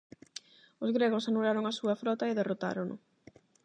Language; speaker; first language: Galician; non-native, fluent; Spanish